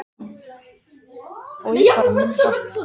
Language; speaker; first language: Icelandic; native; Icelandic